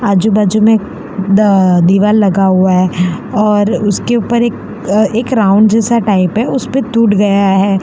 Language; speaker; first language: Hindi; non-native, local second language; Gujarati